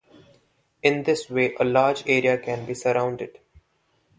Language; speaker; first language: English; non-native, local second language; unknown